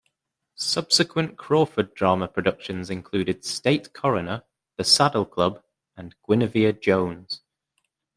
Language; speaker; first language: English; native; English